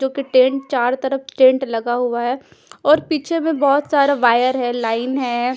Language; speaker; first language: Hindi; non-native, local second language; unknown